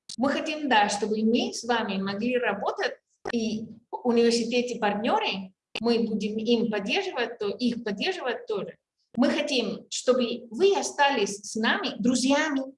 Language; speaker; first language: Russian; non-native, fluent; Spanish